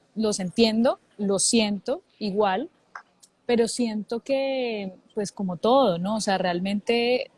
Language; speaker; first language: Spanish; native; Spanish